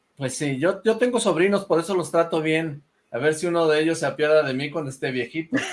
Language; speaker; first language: Spanish; native; Spanish